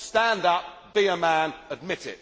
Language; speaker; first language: English; native; English